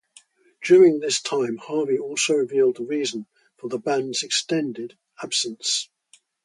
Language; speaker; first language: English; native; English